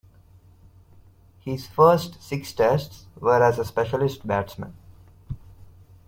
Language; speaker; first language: English; non-native, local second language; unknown